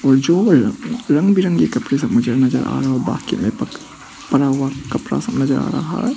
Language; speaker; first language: Hindi; non-native, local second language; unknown